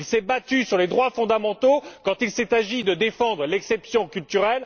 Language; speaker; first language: French; native; French